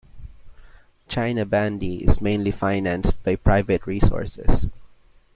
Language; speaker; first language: English; non-native, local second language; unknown